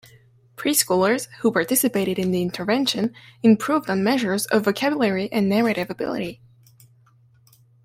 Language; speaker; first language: English; non-native, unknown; French